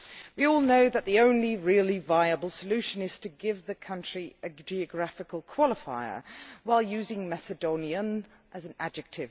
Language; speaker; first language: English; non-native, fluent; Dutch